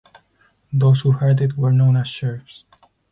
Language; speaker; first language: English; non-native, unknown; Spanish